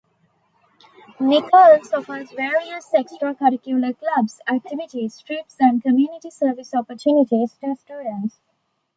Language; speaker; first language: English; non-native, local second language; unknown